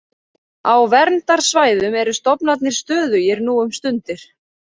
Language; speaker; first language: Icelandic; native; Icelandic